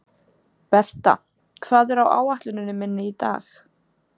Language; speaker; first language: Icelandic; native; Icelandic